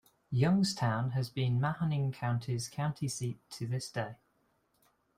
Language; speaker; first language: English; native; English